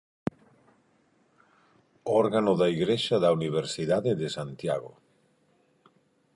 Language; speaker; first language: Galician; non-native, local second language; Spanish